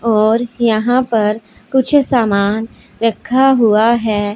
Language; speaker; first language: Hindi; non-native, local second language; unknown